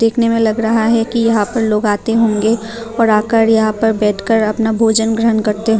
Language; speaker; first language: Hindi; non-native, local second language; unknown